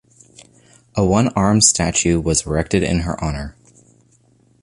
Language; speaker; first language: English; native; English